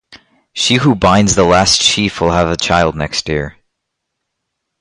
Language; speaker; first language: English; native; English